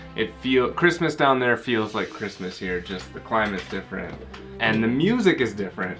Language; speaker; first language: English; native; English